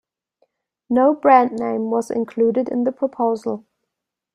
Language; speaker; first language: English; non-native, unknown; German